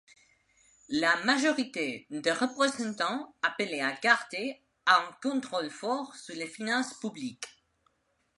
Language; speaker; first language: French; non-native, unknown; Spanish